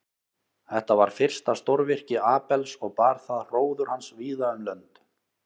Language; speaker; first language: Icelandic; native; Icelandic